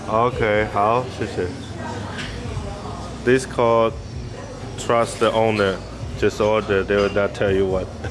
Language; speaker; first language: English; non-native, fluent; Chinese